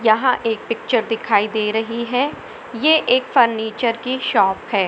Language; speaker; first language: Hindi; native; Hindi